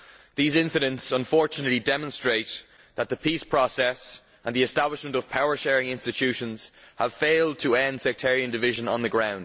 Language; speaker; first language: English; native; English